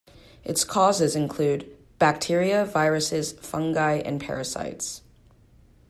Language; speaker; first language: English; native; English